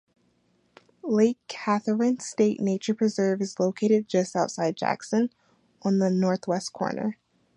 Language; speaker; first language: English; native; English